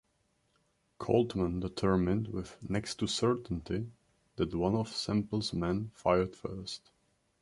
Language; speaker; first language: English; non-native, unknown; Czech